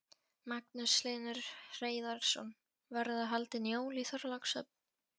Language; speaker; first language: Icelandic; non-native, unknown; Polish